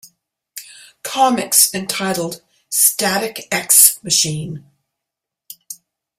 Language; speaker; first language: English; native; English